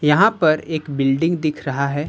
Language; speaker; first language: Hindi; native; Hindi